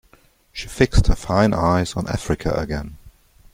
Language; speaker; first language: English; non-native, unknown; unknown